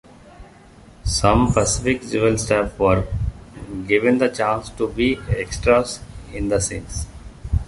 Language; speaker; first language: English; non-native, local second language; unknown